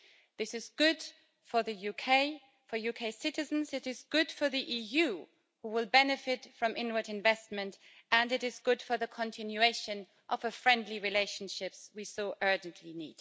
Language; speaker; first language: English; native; English